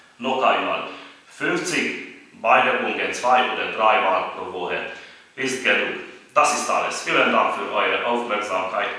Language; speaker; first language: German; non-native, learner; Hungarian